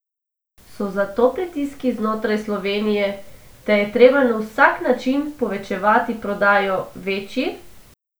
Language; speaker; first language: Slovenian; non-native, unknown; Macedonian